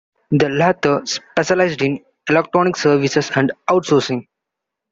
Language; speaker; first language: English; non-native, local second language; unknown